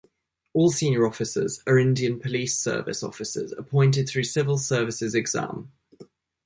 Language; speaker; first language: English; native; English